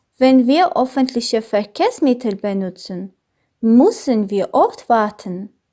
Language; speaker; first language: German; non-native, learner; Armenian